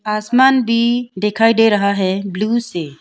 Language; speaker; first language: Hindi; non-native, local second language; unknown